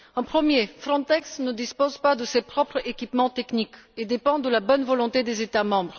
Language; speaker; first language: French; non-native, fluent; Bulgarian